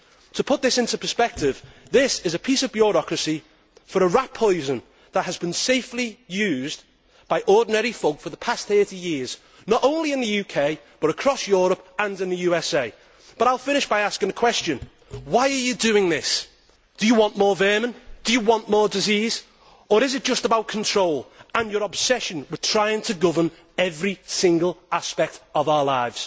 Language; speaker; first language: English; native; English